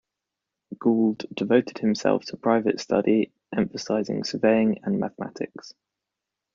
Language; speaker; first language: English; native; English